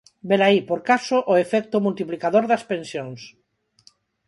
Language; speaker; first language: Galician; non-native, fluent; Spanish